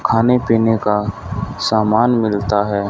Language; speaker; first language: Hindi; native; Hindi